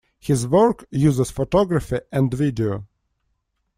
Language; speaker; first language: English; non-native, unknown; Russian